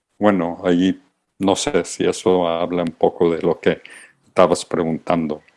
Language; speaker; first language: Spanish; early bilingual, heritage; English